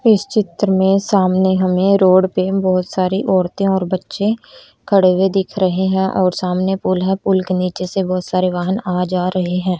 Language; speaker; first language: Hindi; native; Hindi